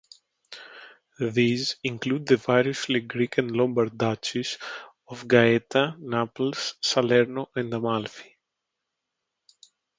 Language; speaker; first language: English; non-native, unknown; Greek